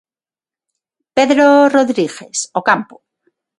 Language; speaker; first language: Galician; non-native, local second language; Spanish